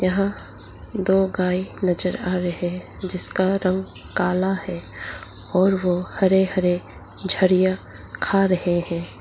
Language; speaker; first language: Hindi; non-native, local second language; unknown